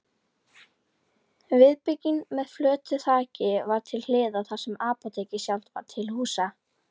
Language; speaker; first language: Icelandic; native; Icelandic